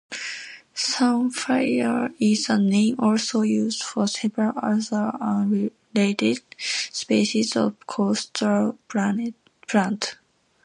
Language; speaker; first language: English; non-native, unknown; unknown